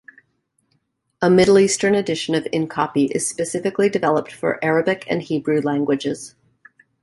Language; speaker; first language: English; native; English